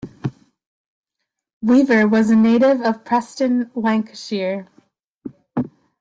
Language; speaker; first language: English; native; English